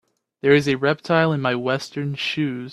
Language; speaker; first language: English; native; English